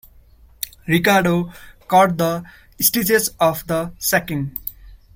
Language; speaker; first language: English; non-native, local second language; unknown